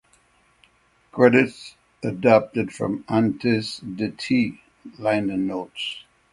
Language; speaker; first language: English; native; English